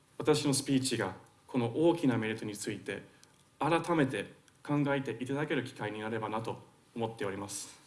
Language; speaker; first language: Japanese; non-native, fluent; Finnish